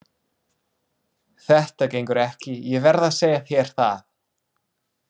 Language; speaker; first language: Icelandic; non-native, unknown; English